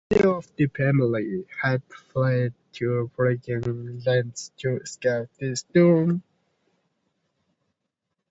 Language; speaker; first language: English; native; English